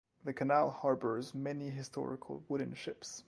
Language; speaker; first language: English; non-native, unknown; French